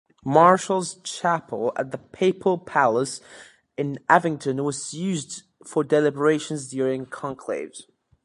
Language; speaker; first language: English; native; English